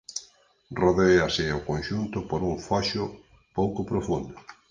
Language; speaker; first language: Galician; native; Galician